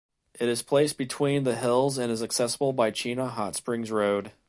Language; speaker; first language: English; native; English